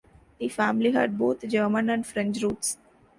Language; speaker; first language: English; non-native, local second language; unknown